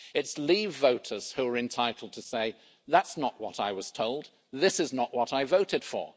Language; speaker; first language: English; native; English